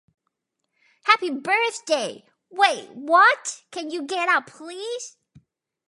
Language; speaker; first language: English; native; English